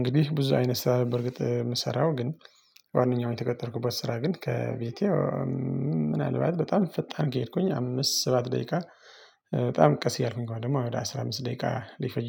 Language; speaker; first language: Amharic; non-native, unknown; Tigrinya